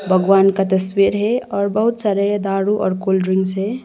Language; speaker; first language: Hindi; non-native, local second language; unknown